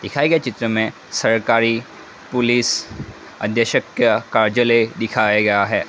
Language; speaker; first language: Hindi; non-native, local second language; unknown